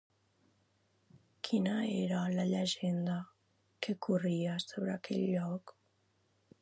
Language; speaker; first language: Catalan; native; Catalan